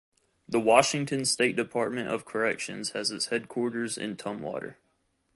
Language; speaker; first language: English; native; English